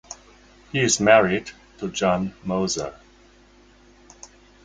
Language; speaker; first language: English; non-native, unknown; German